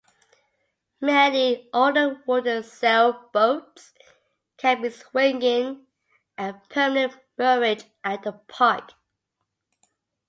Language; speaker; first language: English; native; English